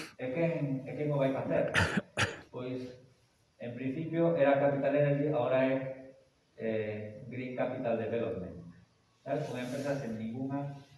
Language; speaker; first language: Galician; native; Galician